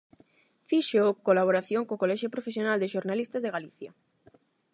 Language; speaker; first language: Galician; non-native, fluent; Spanish